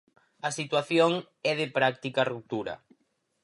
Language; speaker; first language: Galician; native; Galician